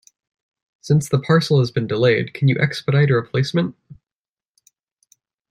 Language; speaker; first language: English; native; English